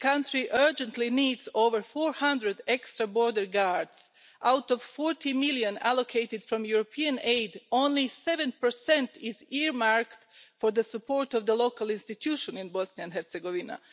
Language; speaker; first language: English; non-native, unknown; Croatian